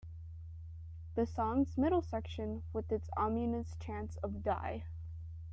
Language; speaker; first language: English; native; English